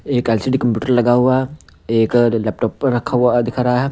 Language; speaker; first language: Hindi; non-native, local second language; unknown